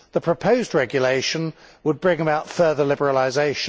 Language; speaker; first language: English; native; English